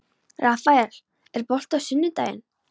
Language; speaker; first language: Icelandic; non-native, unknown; Polish